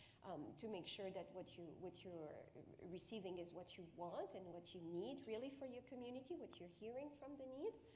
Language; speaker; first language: English; non-native, fluent; French